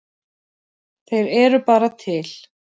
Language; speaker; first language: Icelandic; native; Icelandic